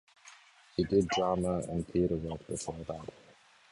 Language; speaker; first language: English; native; English